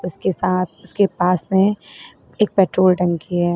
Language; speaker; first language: Hindi; native; Hindi